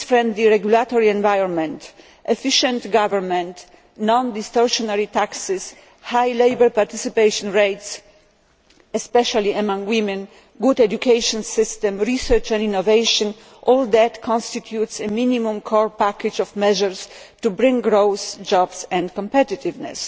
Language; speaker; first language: English; non-native, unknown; Polish